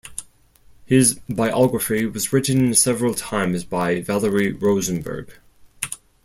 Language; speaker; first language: English; non-native, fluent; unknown